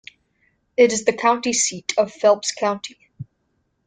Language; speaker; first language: English; native; English